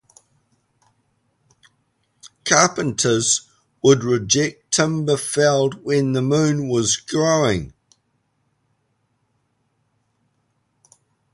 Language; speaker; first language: English; native; English